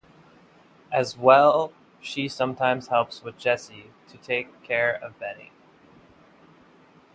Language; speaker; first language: English; native; English